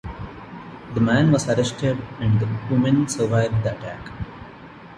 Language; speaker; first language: English; non-native, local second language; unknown